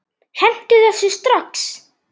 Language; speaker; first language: Icelandic; native; Icelandic